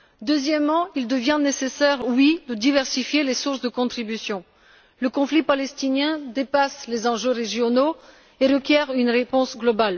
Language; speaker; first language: French; non-native, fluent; Bulgarian